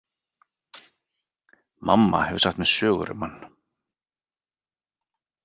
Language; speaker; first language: Icelandic; native; Icelandic